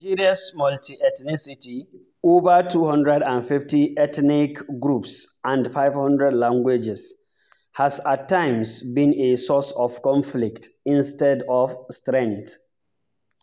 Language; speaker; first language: English; non-native, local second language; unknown